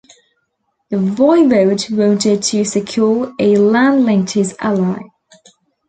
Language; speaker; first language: English; native; English